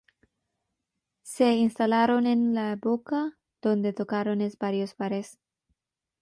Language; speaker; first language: Spanish; non-native, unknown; Bangla